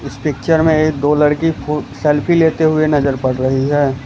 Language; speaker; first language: Hindi; non-native, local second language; Gujarati